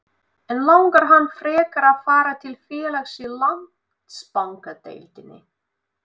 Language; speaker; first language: Icelandic; non-native, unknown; Russian